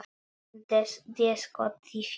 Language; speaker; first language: Icelandic; non-native, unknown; Polish